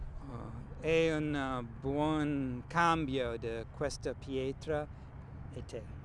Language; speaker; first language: Italian; non-native, learner; English